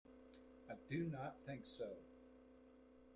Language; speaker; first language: English; native; English